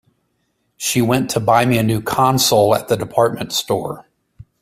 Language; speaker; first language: English; native; English